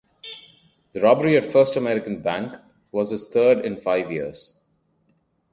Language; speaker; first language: English; non-native, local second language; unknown